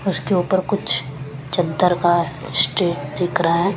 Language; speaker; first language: Hindi; non-native, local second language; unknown